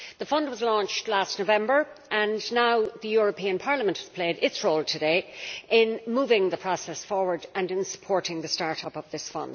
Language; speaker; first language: English; native; English